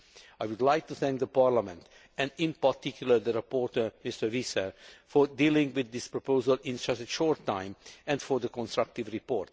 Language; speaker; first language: English; non-native, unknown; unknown